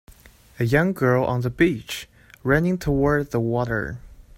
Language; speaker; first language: English; native; English